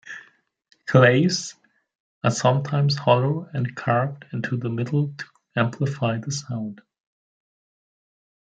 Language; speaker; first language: English; non-native, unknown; German